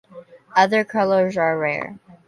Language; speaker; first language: English; native; English